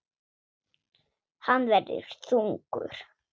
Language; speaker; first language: Icelandic; non-native, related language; Swedish